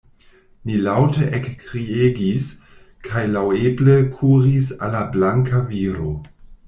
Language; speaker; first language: Esperanto; non-native, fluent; German